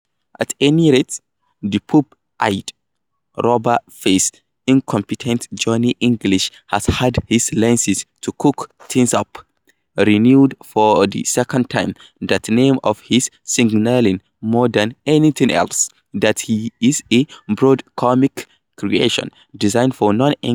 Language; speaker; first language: English; non-native, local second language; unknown